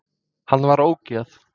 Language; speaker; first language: Icelandic; non-native, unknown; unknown